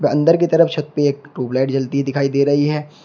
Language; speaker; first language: Hindi; native; Hindi